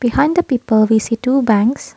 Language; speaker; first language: English; non-native, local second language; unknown